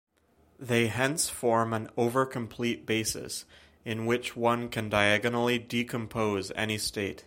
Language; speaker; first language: English; native; English